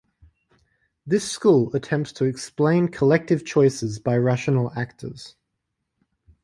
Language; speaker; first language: English; native; English